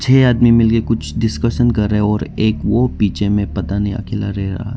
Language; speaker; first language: Hindi; non-native, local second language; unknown